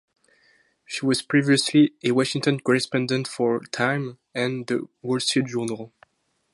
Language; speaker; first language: English; non-native, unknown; French